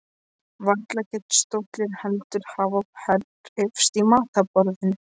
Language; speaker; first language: Icelandic; non-native, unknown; Polish